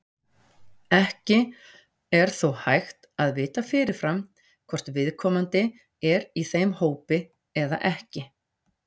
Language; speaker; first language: Icelandic; native; Icelandic